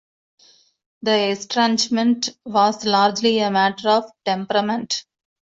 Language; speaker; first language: English; non-native, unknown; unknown